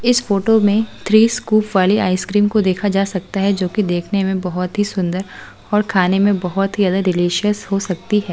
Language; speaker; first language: Hindi; native; Hindi